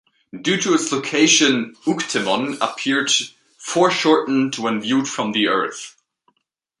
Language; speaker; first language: English; native; English